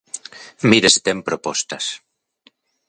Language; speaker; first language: Galician; native; Galician